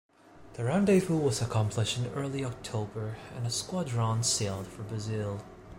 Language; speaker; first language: English; non-native, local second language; Cantonese